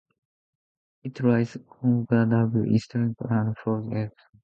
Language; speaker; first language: English; non-native, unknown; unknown